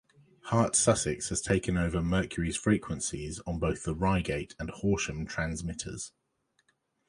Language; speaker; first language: English; native; English